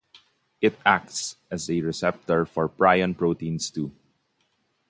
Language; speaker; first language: English; non-native, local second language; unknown